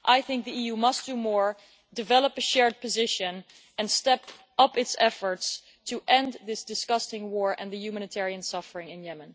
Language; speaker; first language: English; non-native, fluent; Dutch